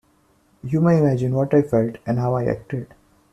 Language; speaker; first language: English; non-native, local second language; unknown